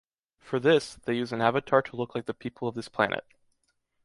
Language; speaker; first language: English; native; English